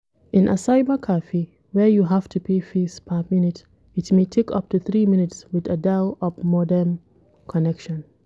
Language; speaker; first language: English; non-native, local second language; Hausa